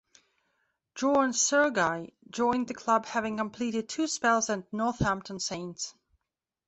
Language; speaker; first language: English; non-native, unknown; Belarusian